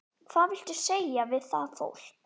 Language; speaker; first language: Icelandic; native; Icelandic